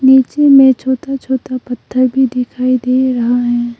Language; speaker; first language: Hindi; early bilingual, other home language; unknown